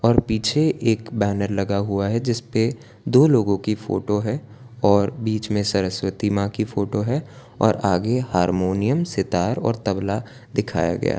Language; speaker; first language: Hindi; non-native, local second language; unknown